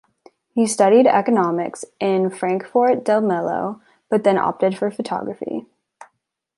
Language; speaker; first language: English; native; English